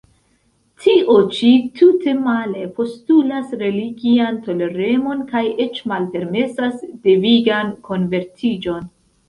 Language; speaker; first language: Esperanto; non-native, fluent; Central Kurdish